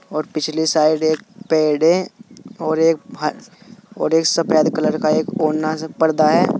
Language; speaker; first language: Hindi; native; Hindi